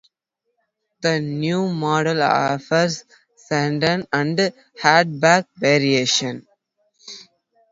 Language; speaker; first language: English; non-native, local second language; Tamil